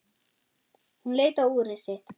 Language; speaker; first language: Icelandic; non-native, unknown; German